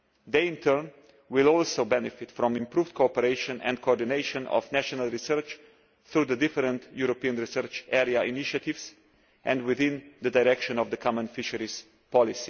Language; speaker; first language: English; non-native, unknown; Slovenian